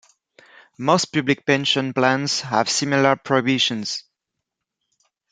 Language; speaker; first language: English; non-native, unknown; French